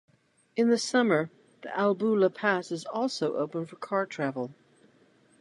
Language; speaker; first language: English; native; English